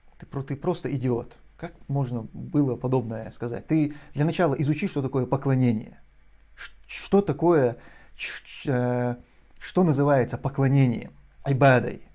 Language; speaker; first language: Russian; non-native, local second language; Chechen